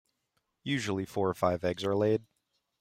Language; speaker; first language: English; native; English